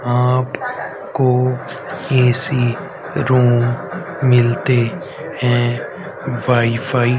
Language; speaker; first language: Hindi; native; Hindi